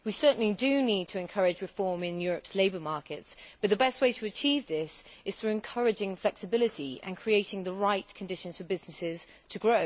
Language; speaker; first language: English; native; English